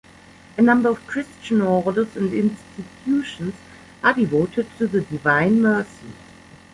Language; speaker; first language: English; non-native, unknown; German